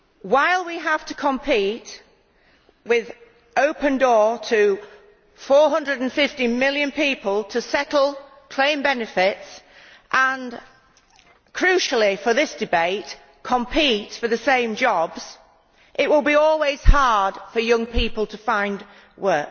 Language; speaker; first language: English; native; English